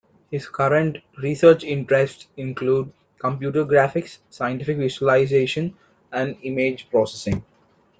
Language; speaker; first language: English; non-native, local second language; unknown